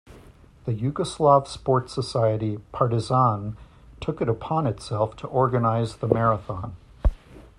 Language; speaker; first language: English; native; English